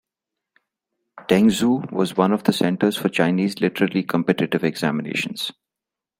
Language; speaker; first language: English; non-native, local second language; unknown